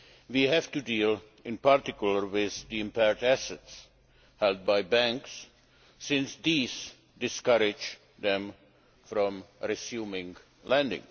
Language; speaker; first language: English; non-native, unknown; Czech